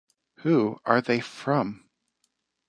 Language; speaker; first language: English; native; English